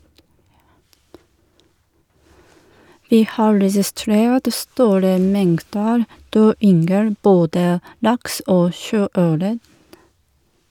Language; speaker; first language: Norwegian; non-native, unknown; Japanese